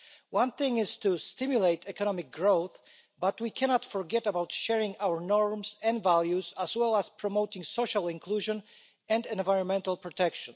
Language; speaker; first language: English; non-native, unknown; Polish